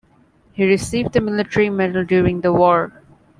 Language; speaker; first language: English; non-native, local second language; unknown